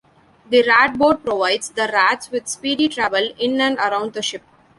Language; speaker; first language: English; non-native, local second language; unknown